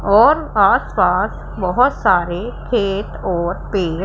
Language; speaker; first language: Hindi; non-native, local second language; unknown